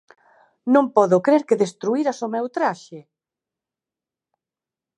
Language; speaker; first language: Galician; native; Galician